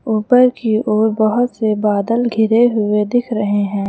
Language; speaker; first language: Hindi; native; Hindi